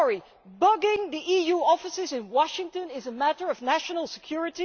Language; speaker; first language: English; non-native, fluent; Dutch